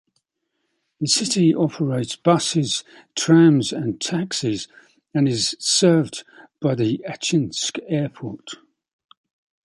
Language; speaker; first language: English; native; English